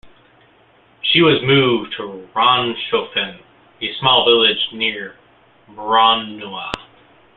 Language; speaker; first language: English; native; English